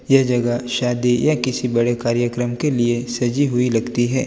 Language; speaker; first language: Hindi; non-native, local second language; Gujarati